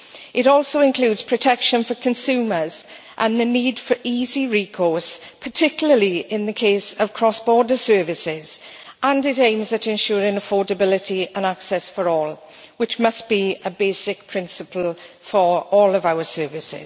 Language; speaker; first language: English; native; English